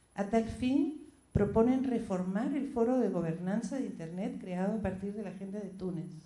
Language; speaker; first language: Spanish; native; Spanish